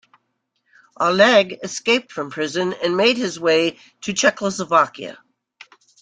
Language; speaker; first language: English; native; English